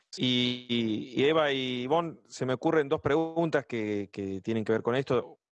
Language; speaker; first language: Spanish; native; Spanish